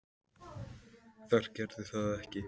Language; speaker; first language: Icelandic; native; Icelandic